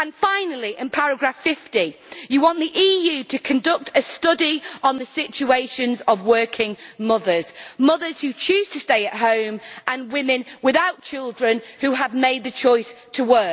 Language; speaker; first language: English; native; English